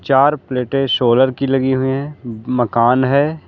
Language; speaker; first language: Hindi; native; Hindi